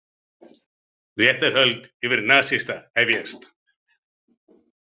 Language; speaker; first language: Icelandic; native; Icelandic